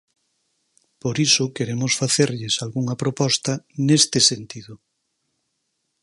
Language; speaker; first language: Galician; native; Galician